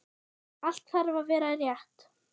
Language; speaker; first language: Icelandic; non-native, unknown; German